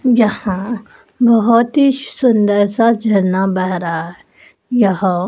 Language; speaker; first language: Hindi; native; Hindi